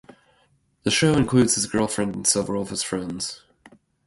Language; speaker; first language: English; native; English